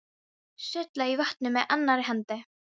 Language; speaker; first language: Icelandic; non-native, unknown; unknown